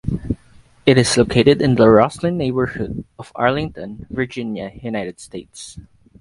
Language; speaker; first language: English; non-native, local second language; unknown